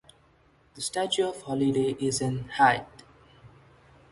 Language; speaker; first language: English; non-native, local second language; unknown